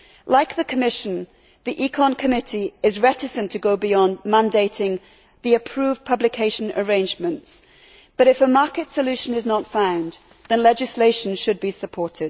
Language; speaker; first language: English; native; English